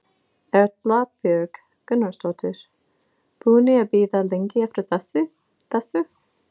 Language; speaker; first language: Icelandic; non-native, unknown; English